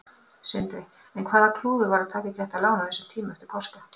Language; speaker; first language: Icelandic; native; Icelandic